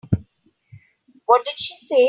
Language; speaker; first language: English; non-native, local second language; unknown